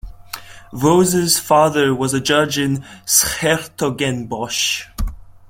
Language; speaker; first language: English; non-native, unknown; Latvian